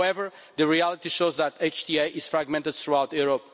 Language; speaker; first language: English; non-native, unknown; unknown